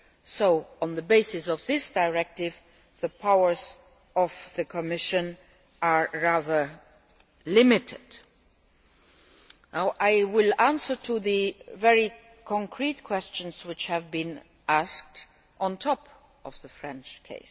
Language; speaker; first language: English; non-native, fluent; Luxembourgish